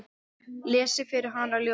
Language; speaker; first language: Icelandic; non-native, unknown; English